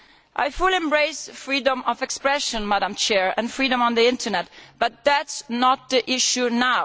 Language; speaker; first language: English; non-native, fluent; Italian